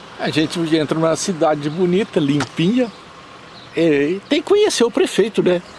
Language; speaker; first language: Portuguese; non-native, fluent; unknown